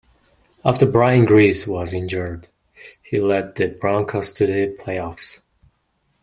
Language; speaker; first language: English; non-native, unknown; Mongolian